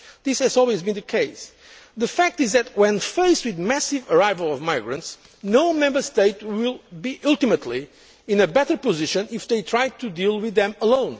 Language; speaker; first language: English; non-native, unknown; Portuguese